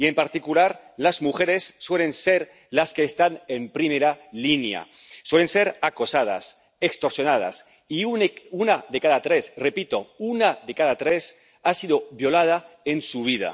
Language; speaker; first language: Spanish; native; Spanish